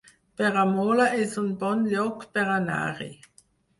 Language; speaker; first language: Catalan; non-native, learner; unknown